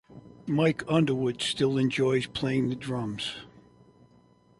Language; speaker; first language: English; native; English